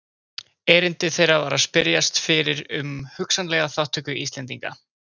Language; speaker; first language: Icelandic; native; Icelandic